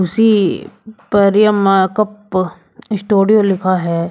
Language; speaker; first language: Hindi; native; Hindi